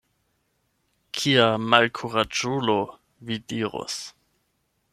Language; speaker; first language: Esperanto; non-native, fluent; German